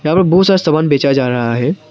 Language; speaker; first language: Hindi; non-native, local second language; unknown